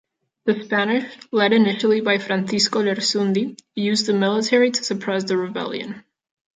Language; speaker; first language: English; non-native, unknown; Catalan